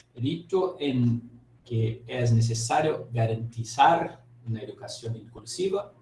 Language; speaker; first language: Spanish; non-native, related language; Portuguese